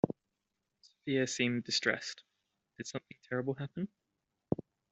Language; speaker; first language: English; native; English